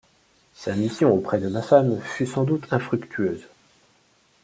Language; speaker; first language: French; native; French